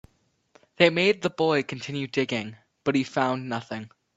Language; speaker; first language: English; native; English